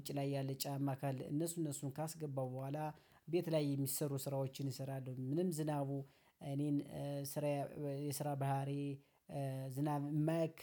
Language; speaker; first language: Amharic; native; Amharic